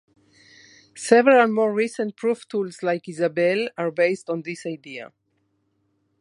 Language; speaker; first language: English; non-native, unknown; Spanish